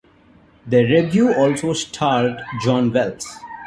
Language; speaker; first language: English; non-native, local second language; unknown